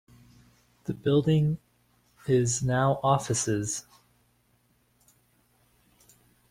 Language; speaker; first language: English; native; English